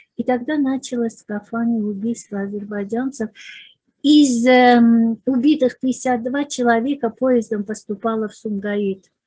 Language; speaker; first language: Russian; non-native, local second language; Azerbaijani